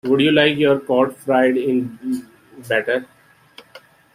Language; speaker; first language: English; native; English